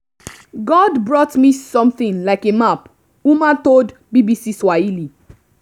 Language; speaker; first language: English; non-native, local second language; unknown